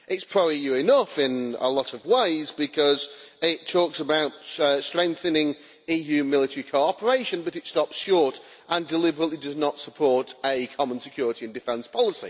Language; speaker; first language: English; native; English